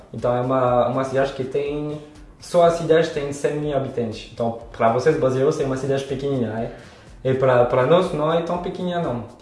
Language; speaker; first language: Portuguese; non-native, fluent; French